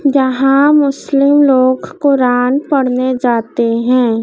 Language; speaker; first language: Hindi; native; Hindi